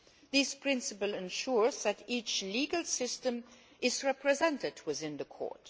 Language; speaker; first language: English; non-native, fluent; Luxembourgish